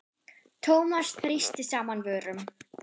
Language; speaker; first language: Icelandic; non-native, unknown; German